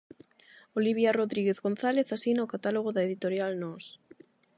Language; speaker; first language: Galician; non-native, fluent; Spanish